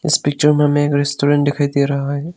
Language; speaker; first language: Hindi; non-native, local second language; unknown